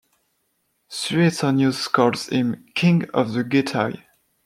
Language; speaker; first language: English; non-native, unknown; French